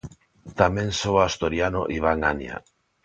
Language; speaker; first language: Galician; non-native, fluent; Spanish